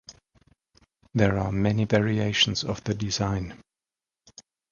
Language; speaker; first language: English; native; English